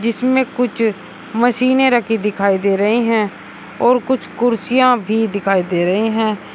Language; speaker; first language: Hindi; native; Hindi